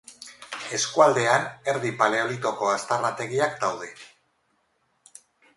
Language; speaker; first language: Basque; non-native, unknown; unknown